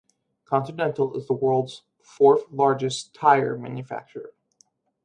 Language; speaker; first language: English; native; English